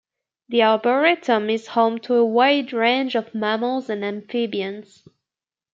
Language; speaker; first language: English; native; English